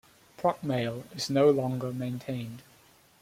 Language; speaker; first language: English; non-native, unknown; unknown